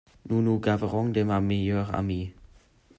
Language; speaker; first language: French; non-native, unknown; German